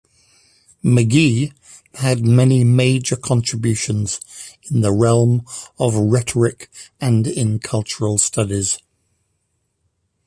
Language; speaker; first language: English; native; English